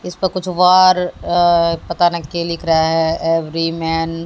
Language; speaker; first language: Hindi; native; Hindi